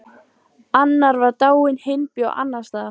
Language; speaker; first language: Icelandic; native; Icelandic